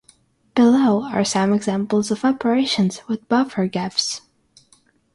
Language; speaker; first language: English; non-native, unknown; Russian